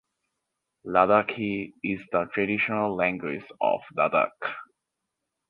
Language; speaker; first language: English; non-native, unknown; Bangla